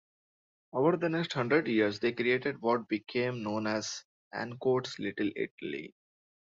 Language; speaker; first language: English; non-native, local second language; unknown